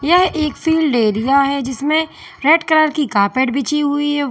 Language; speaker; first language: Hindi; native; Hindi